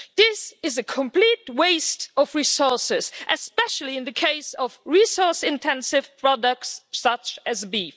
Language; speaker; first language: English; non-native, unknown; Luxembourgish